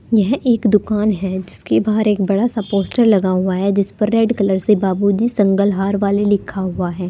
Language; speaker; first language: Hindi; native; Hindi